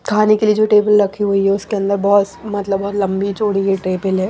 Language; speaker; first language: Hindi; non-native, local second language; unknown